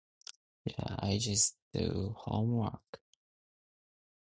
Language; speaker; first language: English; non-native, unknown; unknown